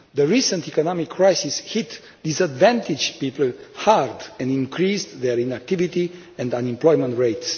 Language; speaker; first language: English; non-native, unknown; Romanian